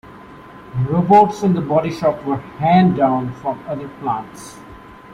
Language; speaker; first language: English; non-native, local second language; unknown